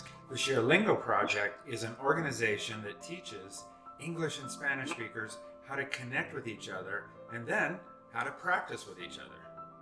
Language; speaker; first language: English; native; English